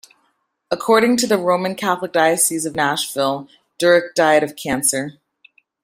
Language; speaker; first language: English; native; English